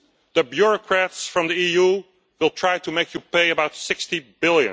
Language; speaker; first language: English; non-native, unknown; Dutch